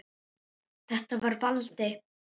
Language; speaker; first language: Icelandic; native; Icelandic